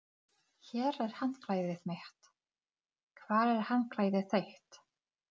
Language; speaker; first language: Icelandic; non-native, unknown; Czech